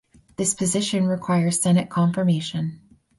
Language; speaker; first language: English; native; English